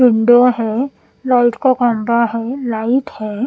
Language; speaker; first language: Hindi; non-native, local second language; Punjabi